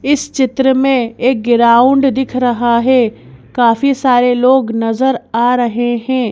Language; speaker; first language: Hindi; native; Hindi